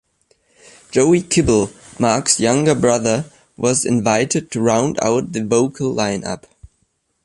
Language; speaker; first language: English; non-native, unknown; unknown